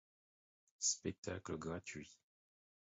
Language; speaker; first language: French; non-native, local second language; Haitian Creole